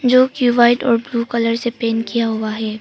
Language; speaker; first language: Hindi; non-native, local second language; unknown